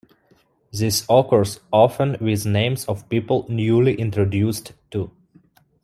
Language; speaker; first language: English; native; English